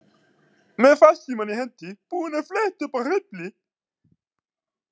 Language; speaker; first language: Icelandic; native; Icelandic